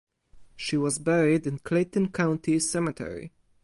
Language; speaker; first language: English; non-native, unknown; Polish